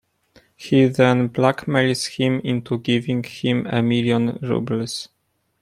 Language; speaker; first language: English; non-native, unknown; Polish